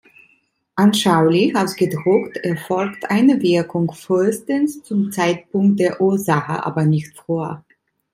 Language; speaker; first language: German; non-native, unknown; Italian